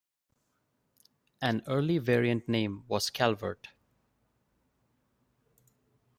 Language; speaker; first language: English; non-native, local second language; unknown